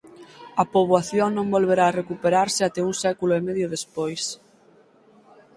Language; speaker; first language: Galician; native; Galician